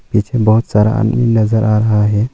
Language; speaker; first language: Hindi; non-native, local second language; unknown